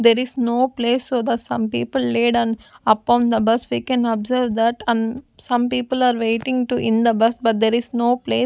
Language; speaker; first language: English; non-native, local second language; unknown